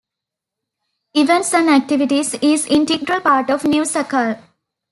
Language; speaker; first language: English; non-native, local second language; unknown